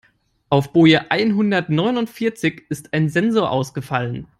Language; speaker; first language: English; non-native, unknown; German